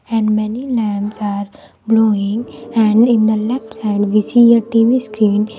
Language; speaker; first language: English; non-native, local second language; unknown